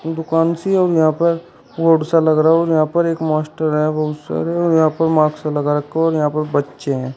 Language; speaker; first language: Hindi; native; Hindi